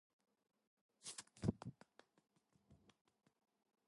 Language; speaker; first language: English; non-native, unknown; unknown